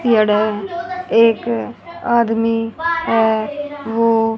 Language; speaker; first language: Hindi; native; Hindi